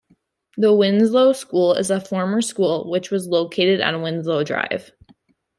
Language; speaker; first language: English; native; English